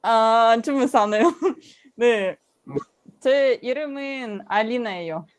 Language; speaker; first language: Korean; non-native, learner; Russian